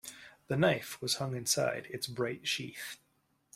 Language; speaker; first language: English; native; English